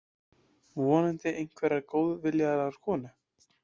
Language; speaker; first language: Icelandic; native; Icelandic